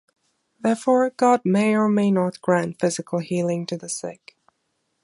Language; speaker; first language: English; non-native, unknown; German